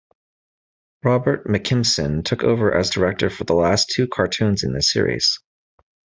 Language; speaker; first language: English; native; English